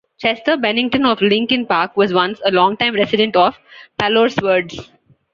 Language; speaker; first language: English; non-native, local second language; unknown